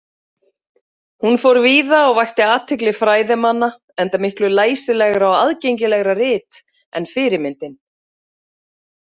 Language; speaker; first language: Icelandic; native; Icelandic